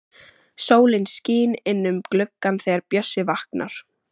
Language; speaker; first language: Icelandic; native; Icelandic